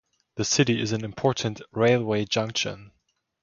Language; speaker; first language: English; non-native, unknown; German